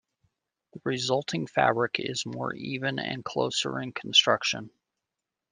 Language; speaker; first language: English; native; English